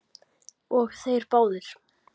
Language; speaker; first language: Icelandic; native; Icelandic